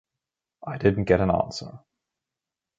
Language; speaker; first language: English; non-native, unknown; German